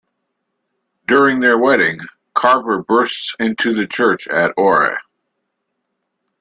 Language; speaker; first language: English; native; English